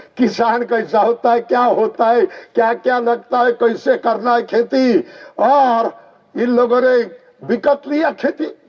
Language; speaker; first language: Hindi; non-native, local second language; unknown